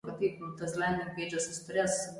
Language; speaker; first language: English; native; English